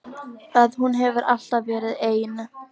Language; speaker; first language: Icelandic; non-native, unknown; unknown